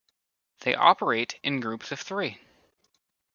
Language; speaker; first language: English; native; English